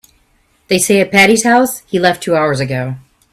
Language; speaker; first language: English; native; English